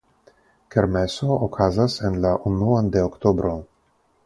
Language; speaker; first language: Esperanto; non-native, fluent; Russian